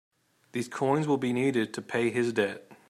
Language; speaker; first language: English; native; English